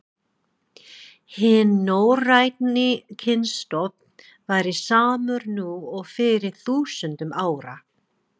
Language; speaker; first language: Icelandic; non-native, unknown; English